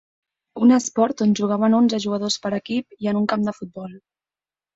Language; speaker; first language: Catalan; native; Catalan